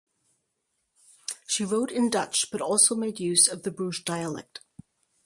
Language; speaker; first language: English; native; English